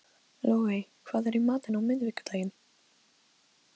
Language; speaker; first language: Icelandic; non-native, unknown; Polish